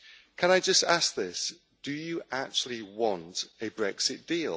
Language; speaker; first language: English; native; English